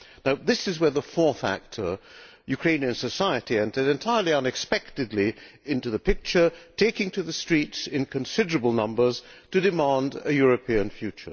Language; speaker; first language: English; non-native, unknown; Hungarian